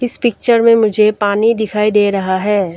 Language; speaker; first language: Hindi; non-native, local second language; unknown